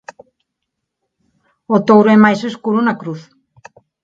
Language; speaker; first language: Galician; non-native, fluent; Spanish